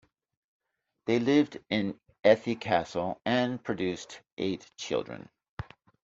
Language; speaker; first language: English; native; English